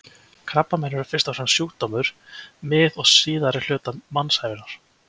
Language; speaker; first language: Icelandic; native; Icelandic